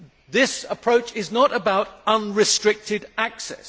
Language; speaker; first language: English; native; English